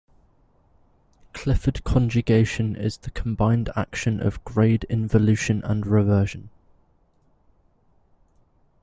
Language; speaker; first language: English; native; English